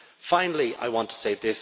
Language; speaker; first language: English; native; English